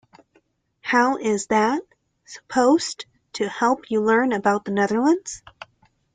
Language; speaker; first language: English; native; English